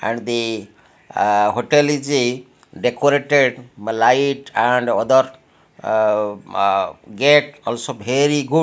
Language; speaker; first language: English; non-native, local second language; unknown